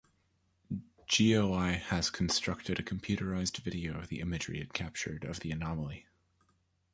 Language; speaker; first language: English; native; English